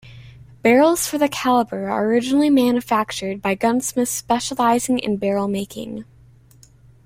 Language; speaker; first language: English; native; English